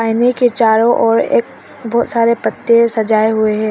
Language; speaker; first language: Hindi; non-native, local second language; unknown